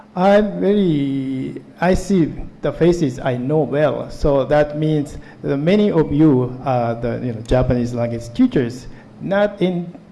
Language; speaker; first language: English; non-native, fluent; Japanese